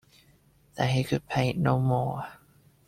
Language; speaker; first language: English; non-native, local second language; Cantonese